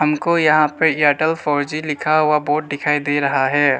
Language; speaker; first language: Hindi; non-native, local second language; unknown